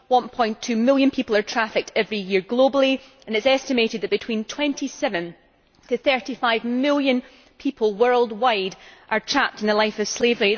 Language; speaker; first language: English; native; English